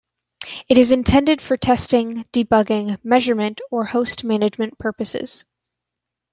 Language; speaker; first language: English; native; English